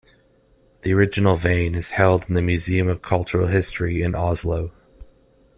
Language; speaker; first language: English; native; English